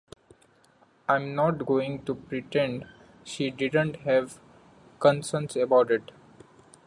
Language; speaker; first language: English; non-native, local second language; Marathi